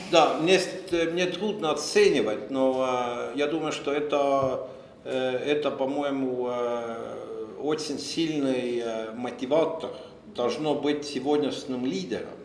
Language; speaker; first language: Russian; non-native, fluent; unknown